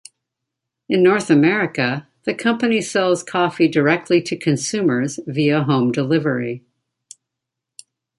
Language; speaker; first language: English; native; English